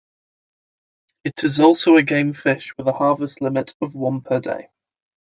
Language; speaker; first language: English; native; English